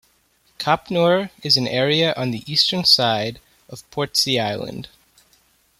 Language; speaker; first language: English; native; English